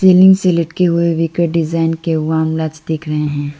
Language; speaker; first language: Hindi; non-native, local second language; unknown